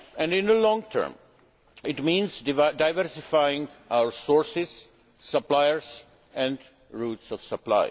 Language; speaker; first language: English; non-native, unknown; Czech